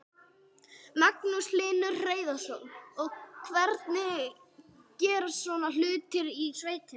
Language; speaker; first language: Icelandic; non-native, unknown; English